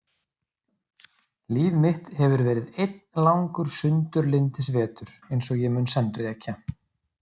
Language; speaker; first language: Icelandic; native; Icelandic